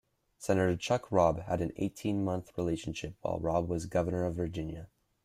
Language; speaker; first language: English; native; English